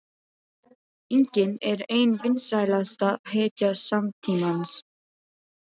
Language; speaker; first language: Icelandic; non-native, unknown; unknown